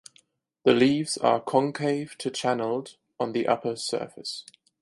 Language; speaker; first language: English; non-native, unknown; German